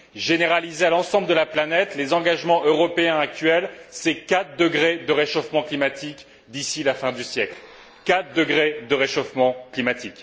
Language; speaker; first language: French; native; French